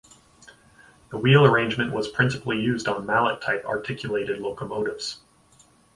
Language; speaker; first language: English; native; English